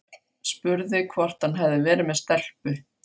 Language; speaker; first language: Icelandic; non-native, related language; Faroese